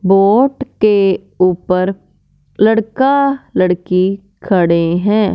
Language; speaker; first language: Hindi; non-native, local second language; Punjabi